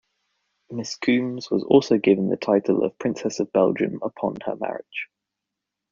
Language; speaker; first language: English; native; English